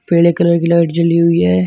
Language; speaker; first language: Hindi; native; Hindi